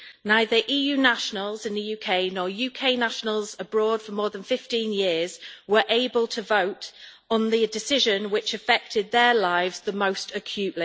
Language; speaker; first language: English; native; English